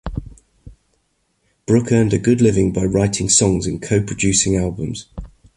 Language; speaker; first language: English; native; English